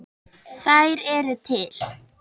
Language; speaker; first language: Icelandic; native; Icelandic